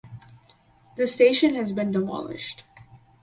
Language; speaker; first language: English; native; English